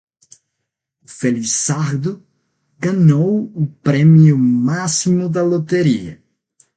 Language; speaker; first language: Portuguese; non-native, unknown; Spanish